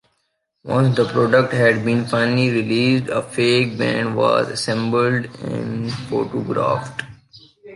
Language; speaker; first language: English; non-native, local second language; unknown